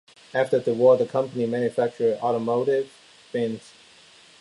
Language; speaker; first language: English; non-native, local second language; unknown